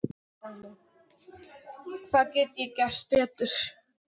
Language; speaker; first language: Icelandic; non-native, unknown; English